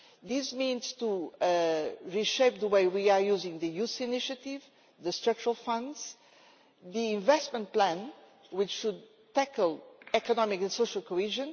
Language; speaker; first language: English; non-native, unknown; Portuguese